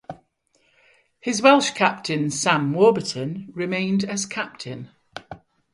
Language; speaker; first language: English; native; English